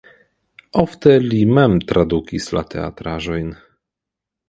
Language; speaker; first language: Esperanto; non-native, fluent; Polish